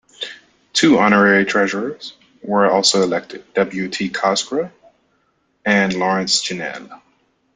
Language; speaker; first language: English; native; English